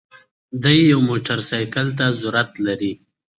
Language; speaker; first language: English; non-native, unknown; Pashto